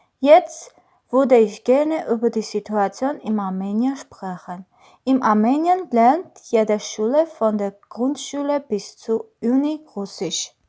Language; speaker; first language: German; non-native, learner; Armenian